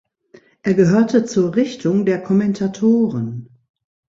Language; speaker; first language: German; native; German